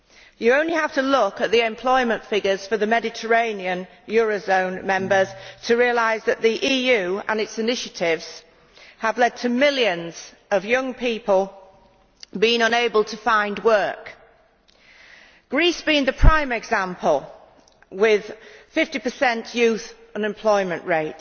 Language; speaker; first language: English; native; English